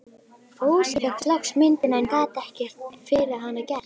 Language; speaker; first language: Icelandic; native; Icelandic